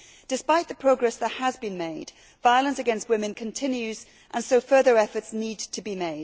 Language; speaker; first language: English; native; English